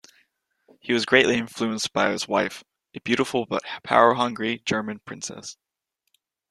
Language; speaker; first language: English; native; English